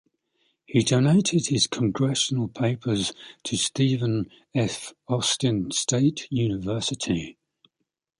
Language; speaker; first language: English; native; English